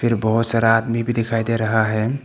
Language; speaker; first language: Hindi; non-native, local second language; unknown